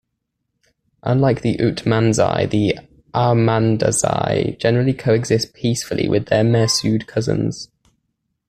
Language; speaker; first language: English; native; English